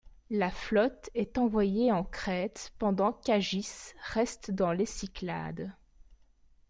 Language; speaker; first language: French; native; French